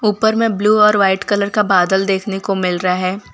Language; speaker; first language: Hindi; non-native, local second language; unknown